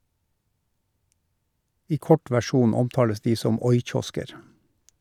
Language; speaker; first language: Norwegian; native; Norwegian